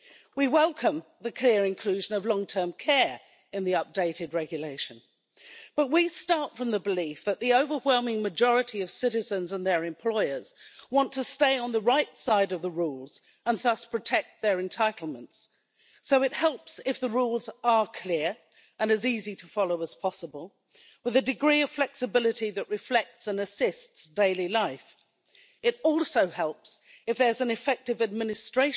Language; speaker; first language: English; native; English